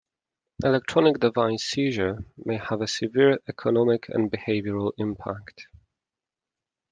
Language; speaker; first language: English; non-native, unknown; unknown